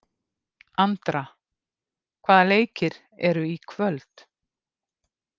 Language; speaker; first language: Icelandic; native; Icelandic